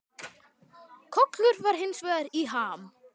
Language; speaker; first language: Icelandic; native; Icelandic